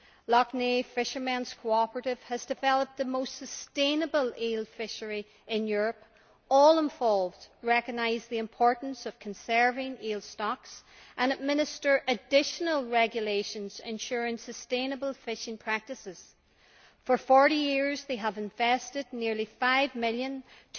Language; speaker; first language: English; native; English